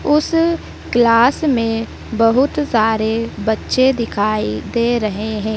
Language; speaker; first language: Hindi; native; Hindi